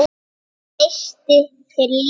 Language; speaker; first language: Icelandic; native; Icelandic